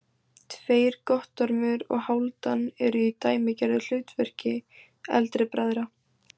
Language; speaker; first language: Icelandic; native; Icelandic